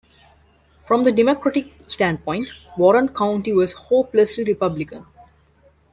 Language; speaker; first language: English; non-native, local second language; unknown